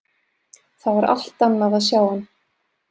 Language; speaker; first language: Icelandic; non-native, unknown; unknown